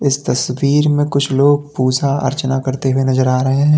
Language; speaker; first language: Hindi; native; Hindi